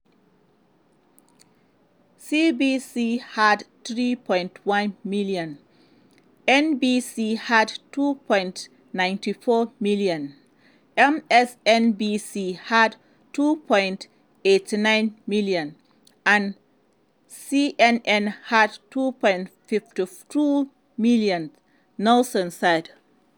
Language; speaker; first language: English; non-native, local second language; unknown